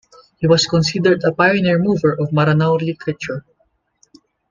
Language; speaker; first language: English; non-native, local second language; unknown